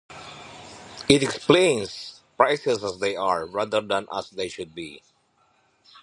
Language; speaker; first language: English; native; English